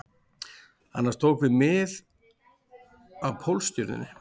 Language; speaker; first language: Icelandic; native; Icelandic